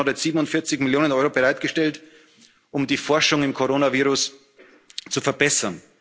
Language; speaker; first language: German; native; German